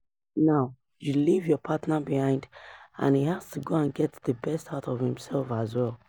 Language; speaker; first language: English; non-native, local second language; Yoruba